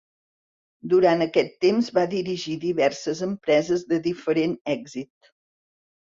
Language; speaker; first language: Catalan; native; Catalan